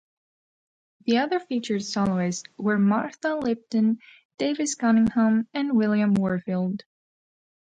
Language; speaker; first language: English; native; English